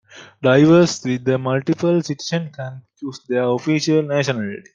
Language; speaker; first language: English; native; English